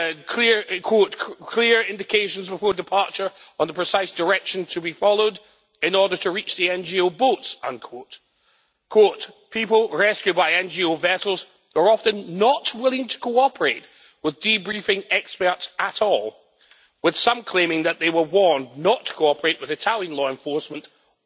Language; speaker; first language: English; native; English